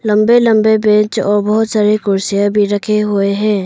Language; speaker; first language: Hindi; early bilingual, other home language; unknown